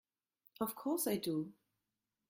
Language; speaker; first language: English; non-native, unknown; German